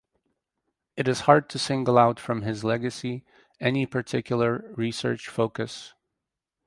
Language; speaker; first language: English; native; English